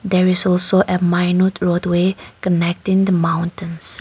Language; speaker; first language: English; non-native, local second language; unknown